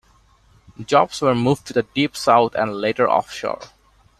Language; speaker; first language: English; non-native, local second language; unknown